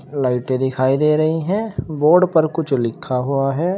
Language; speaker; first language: Hindi; native; Hindi